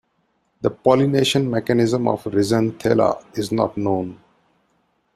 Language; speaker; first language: English; non-native, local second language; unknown